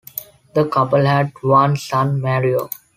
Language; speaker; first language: English; non-native, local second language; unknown